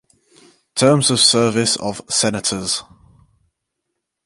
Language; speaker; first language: English; native; English